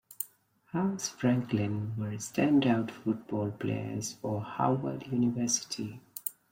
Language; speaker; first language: English; non-native, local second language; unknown